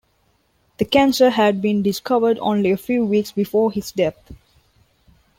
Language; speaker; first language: English; non-native, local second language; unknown